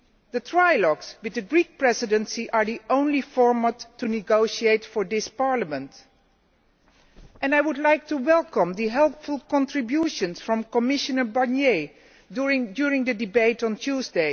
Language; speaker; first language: English; non-native, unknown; Dutch